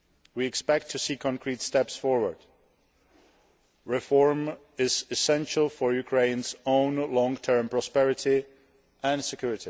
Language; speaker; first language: English; non-native, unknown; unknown